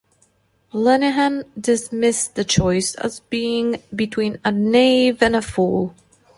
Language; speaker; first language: English; non-native, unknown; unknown